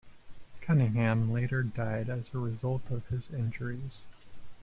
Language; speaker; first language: English; native; English